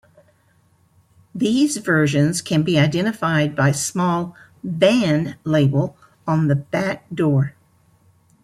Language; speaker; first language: English; native; English